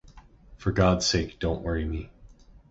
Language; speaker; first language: English; native; English